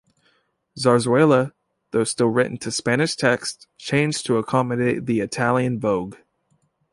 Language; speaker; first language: English; native; English